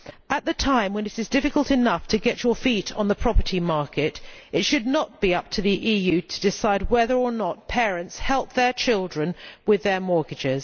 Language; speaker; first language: English; native; English